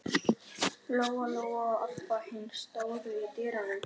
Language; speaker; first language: Icelandic; native; Icelandic